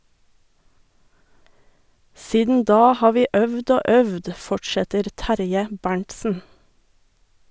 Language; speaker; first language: Norwegian; native; Norwegian